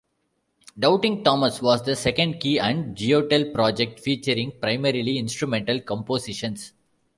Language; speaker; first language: English; non-native, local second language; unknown